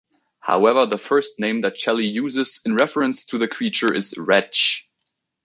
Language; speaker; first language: English; native; English